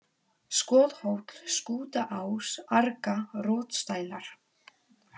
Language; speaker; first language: Icelandic; non-native, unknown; Polish